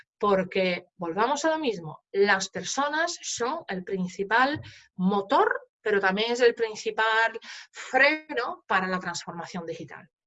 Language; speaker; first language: Spanish; non-native, fluent; Polish